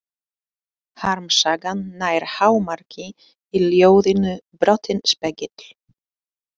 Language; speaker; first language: Icelandic; non-native, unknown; Polish